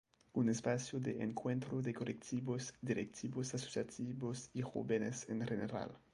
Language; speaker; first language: Spanish; non-native, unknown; French